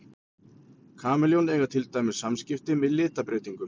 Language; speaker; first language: Icelandic; native; Icelandic